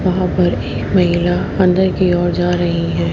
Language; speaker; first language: Hindi; native; Hindi